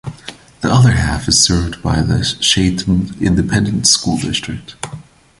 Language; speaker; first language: English; non-native, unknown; Portuguese